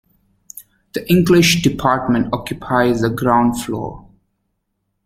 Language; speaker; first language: English; native; English